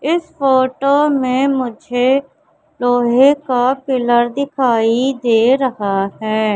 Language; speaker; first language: Hindi; native; Hindi